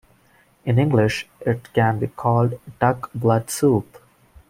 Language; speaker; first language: English; non-native, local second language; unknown